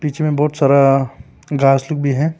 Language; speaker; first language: Hindi; non-native, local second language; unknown